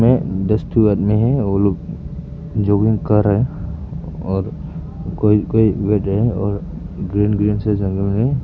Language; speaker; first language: Hindi; early bilingual, other home language; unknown